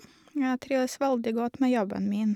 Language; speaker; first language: Norwegian; non-native, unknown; Russian